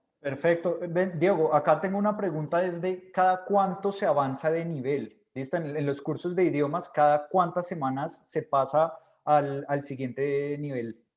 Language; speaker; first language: Spanish; native; Spanish